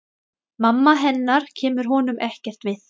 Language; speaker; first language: Icelandic; non-native, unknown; Thai